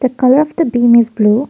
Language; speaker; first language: English; non-native, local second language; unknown